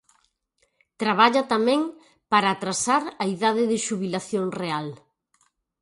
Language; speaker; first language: Galician; native; Galician